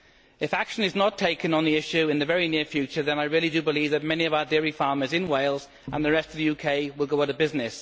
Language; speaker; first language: English; native; English